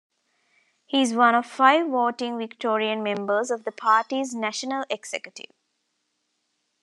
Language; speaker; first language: English; non-native, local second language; Tamil